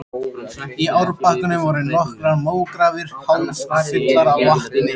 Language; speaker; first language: Icelandic; native; Icelandic